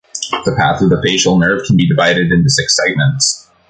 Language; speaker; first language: English; native; English